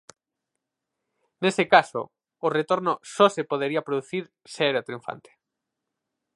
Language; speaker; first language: Galician; native; Galician